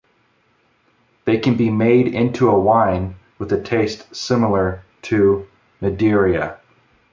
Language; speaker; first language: English; native; English